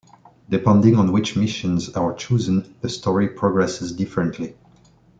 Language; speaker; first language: English; non-native, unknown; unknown